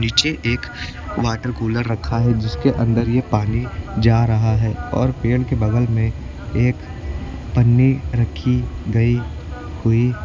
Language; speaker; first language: Hindi; native; Hindi